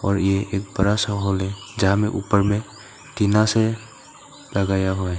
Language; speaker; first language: Hindi; early bilingual, other home language; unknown